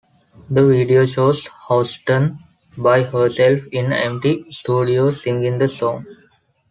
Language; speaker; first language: English; non-native, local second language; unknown